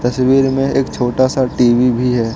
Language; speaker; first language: Hindi; non-native, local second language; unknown